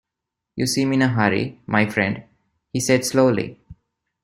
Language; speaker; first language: English; non-native, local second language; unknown